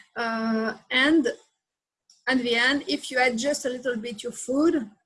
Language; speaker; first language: English; non-native, learner; French